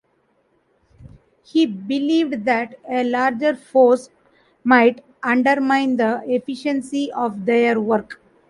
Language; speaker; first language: English; non-native, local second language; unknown